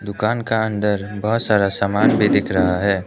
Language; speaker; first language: Hindi; non-native, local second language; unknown